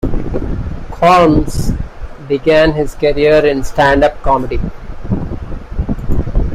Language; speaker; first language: English; non-native, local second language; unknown